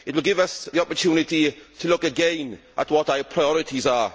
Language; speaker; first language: English; native; English